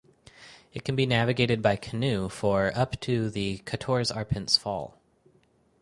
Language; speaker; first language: English; native; English